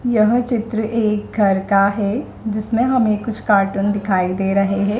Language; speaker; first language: Hindi; native; Hindi